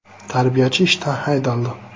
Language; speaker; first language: Uzbek; native; Uzbek